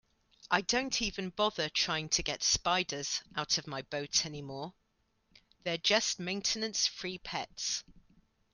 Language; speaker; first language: English; native; English